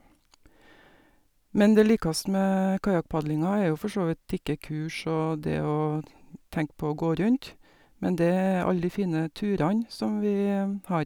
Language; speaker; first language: Norwegian; native; Norwegian